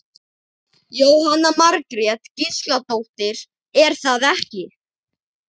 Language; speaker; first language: Icelandic; native; Icelandic